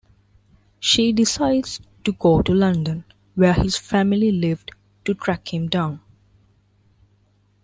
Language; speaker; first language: English; non-native, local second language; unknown